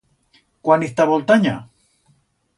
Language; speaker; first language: Aragonese; native; Aragonese